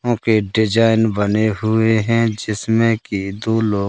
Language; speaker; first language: Hindi; native; Hindi